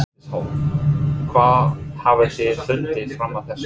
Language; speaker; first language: Icelandic; non-native, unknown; English